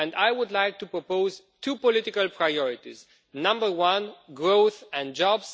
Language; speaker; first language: English; non-native, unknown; Romanian